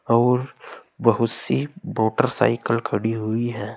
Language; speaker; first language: Hindi; native; Hindi